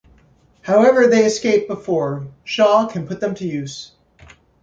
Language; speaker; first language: English; native; English